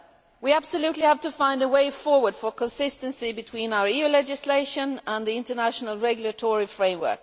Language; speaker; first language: English; non-native, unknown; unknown